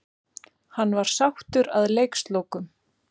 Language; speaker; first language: Icelandic; native; Icelandic